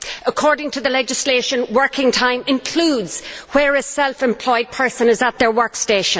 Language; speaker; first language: English; native; English